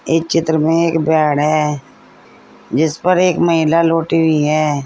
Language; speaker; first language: Hindi; native; Hindi